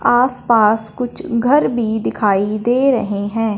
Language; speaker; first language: Hindi; non-native, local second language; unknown